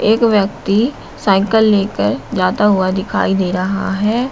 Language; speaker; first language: Hindi; native; Hindi